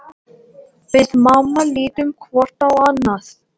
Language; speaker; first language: Icelandic; non-native, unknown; Latvian